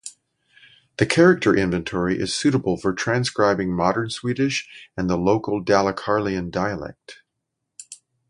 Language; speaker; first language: English; native; English